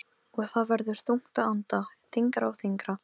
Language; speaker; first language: Icelandic; non-native, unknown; Polish